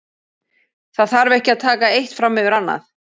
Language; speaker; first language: Icelandic; native; Icelandic